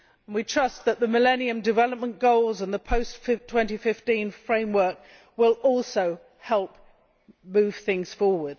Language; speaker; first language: English; native; English